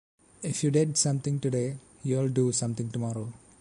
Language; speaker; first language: English; non-native, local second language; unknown